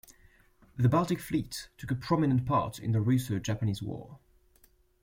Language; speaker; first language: English; non-native, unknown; French